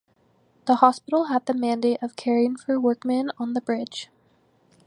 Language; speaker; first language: English; native; English